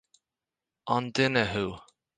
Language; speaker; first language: Irish; native; Irish